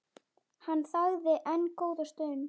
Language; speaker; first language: Icelandic; native; Icelandic